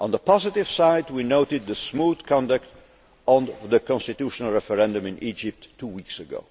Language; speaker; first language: English; non-native, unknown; Dutch